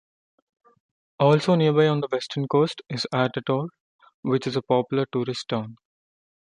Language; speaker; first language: English; non-native, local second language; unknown